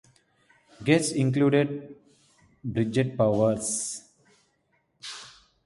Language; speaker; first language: English; non-native, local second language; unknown